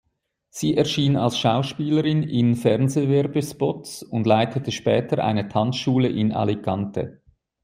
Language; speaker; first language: German; native; German